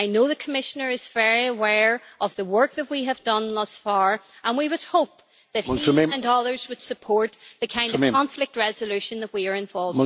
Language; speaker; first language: English; native; English